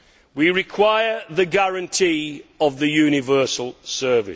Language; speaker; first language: English; native; English